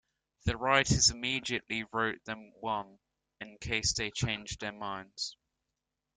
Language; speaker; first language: English; native; English